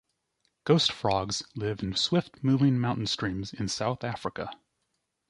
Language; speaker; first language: English; native; English